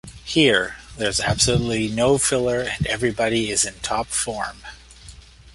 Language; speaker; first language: English; native; English